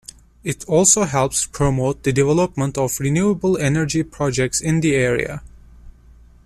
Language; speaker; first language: English; non-native, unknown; Turkish